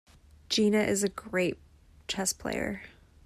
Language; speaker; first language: English; native; English